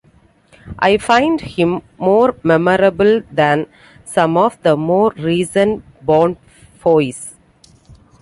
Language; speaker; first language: English; non-native, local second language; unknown